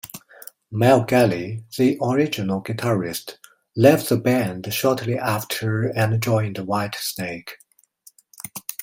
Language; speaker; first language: English; non-native, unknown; Chinese